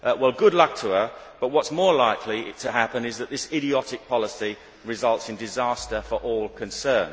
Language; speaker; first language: English; native; English